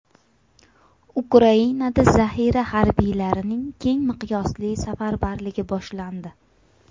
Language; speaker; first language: Uzbek; native; Uzbek